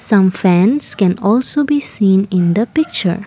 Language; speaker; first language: English; non-native, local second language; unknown